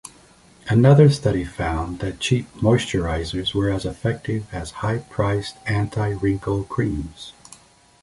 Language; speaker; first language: English; native; English